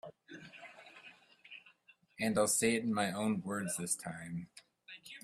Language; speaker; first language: English; native; English